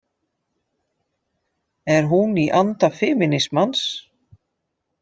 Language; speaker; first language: Icelandic; non-native, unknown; Dutch